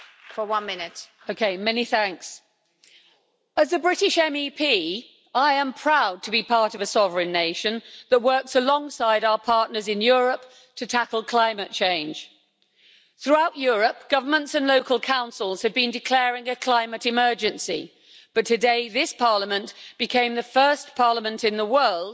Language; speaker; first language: English; native; English